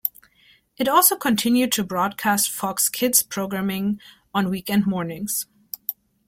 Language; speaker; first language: English; native; English